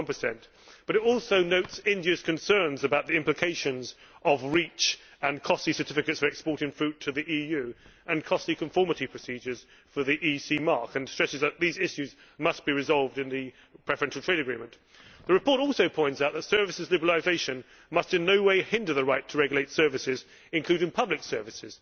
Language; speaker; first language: English; native; English